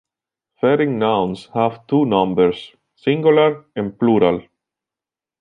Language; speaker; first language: English; non-native, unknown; Italian